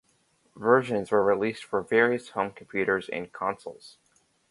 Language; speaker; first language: English; native; English